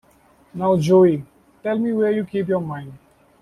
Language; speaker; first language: English; non-native, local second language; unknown